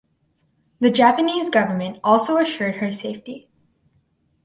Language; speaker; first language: English; native; English